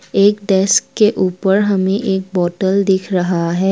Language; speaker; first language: Hindi; non-native, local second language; Assamese